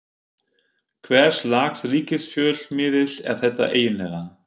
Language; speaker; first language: Icelandic; non-native, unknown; German